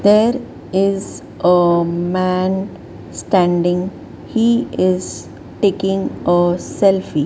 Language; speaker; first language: English; non-native, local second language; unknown